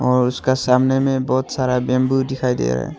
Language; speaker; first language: Hindi; non-native, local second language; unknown